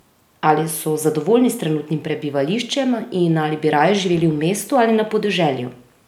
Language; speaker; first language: Slovenian; native; Slovenian